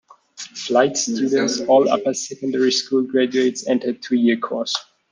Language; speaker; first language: English; non-native, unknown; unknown